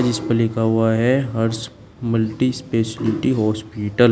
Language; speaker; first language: Hindi; native; Hindi